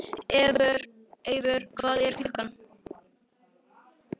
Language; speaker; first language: Icelandic; native; Icelandic